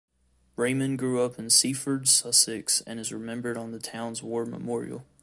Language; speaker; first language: English; native; English